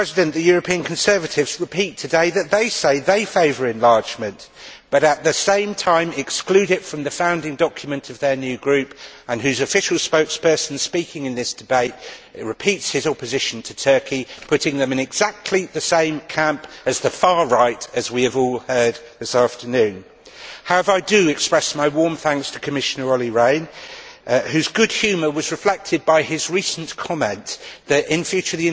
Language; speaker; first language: English; native; English